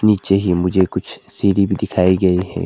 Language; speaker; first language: Hindi; non-native, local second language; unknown